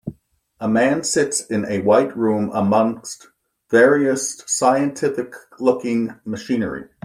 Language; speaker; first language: English; native; English